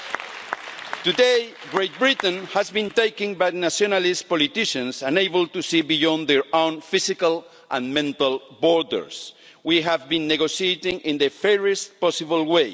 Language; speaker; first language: English; non-native, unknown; Spanish